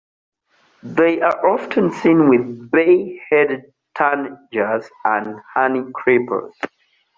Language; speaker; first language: English; non-native, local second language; Ganda